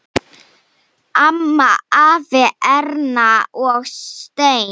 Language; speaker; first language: Icelandic; non-native, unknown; Slovenian